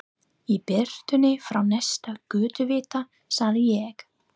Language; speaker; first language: Icelandic; non-native, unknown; English